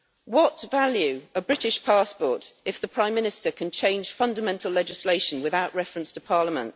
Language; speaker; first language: English; native; English